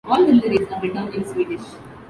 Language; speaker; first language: English; non-native, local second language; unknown